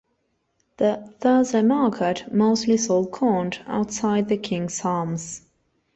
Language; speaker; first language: English; non-native, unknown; Spanish